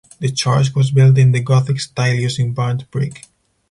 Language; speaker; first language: English; non-native, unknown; Spanish